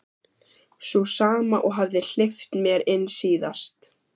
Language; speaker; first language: Icelandic; native; Icelandic